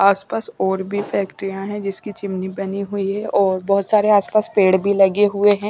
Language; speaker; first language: Hindi; non-native, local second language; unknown